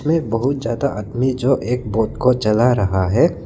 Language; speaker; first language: Hindi; non-native, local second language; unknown